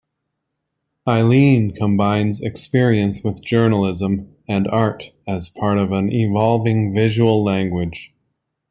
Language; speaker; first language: English; native; English